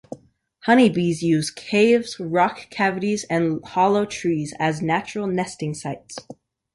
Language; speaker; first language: English; native; English